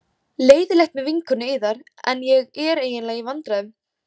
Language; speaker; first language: Icelandic; native; Icelandic